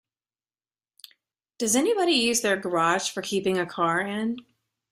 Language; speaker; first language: English; native; English